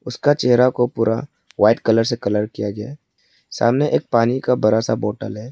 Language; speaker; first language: Hindi; non-native, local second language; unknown